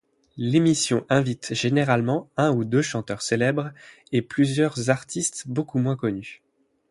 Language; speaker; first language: French; native; French